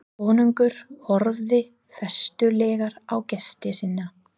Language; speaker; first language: Icelandic; non-native, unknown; English